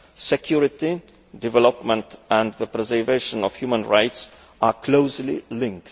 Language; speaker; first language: English; non-native, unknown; Polish